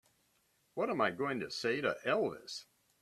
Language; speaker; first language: English; native; English